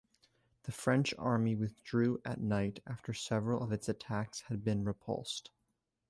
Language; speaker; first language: English; native; English